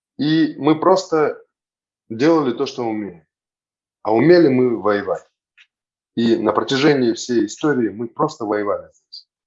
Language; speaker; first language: Russian; native; Russian